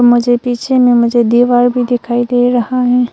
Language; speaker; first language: Hindi; non-native, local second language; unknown